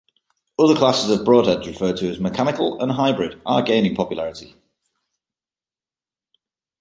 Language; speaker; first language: English; native; English